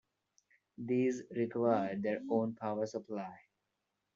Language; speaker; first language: English; non-native, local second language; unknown